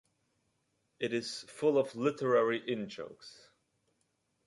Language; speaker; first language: English; native; English